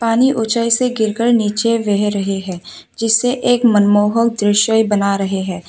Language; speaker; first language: Hindi; non-native, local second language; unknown